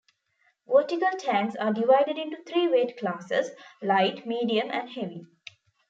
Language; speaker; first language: English; non-native, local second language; Tamil